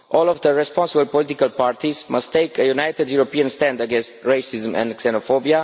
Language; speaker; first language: English; non-native, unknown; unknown